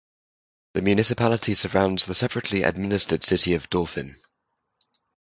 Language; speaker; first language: English; native; English